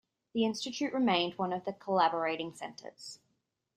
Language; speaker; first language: English; native; English